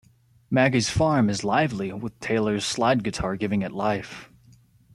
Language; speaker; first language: English; native; English